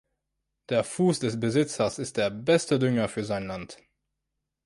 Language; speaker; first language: German; non-native, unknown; French